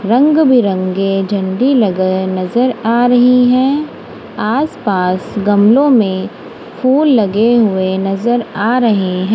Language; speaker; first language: Hindi; non-native, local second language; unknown